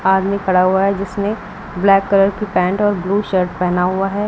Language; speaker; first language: Hindi; native; Hindi